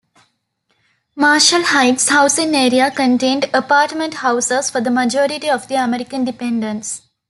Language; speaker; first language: English; non-native, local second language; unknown